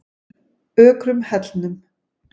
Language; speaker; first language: Icelandic; native; Icelandic